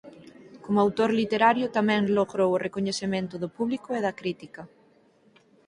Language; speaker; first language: Galician; native; Galician